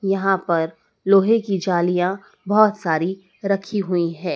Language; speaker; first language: Hindi; native; Hindi